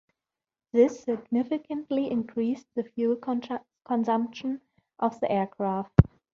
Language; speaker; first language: English; non-native, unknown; German